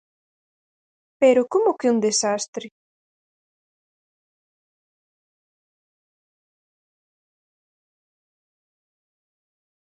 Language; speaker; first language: Galician; native; Galician